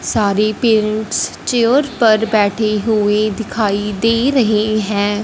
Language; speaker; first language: Hindi; non-native, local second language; Punjabi